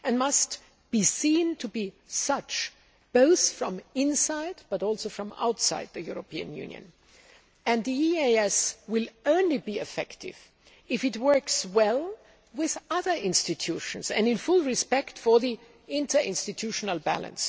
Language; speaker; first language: English; non-native, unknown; German